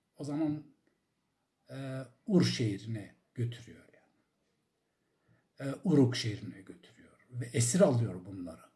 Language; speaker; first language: Turkish; non-native, local second language; Zaza